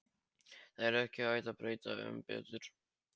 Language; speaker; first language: Icelandic; non-native, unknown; Polish